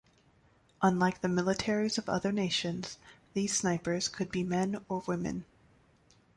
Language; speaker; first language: English; native; English